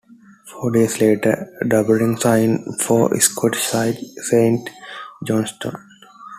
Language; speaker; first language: English; non-native, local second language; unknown